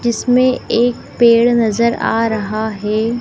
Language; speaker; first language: Hindi; native; Hindi